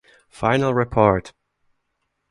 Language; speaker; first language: English; non-native, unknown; German